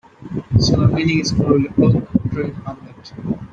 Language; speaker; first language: English; non-native, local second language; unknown